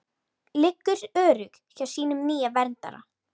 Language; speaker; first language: Icelandic; native; Icelandic